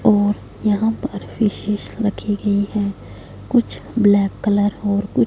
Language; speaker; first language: Hindi; non-native, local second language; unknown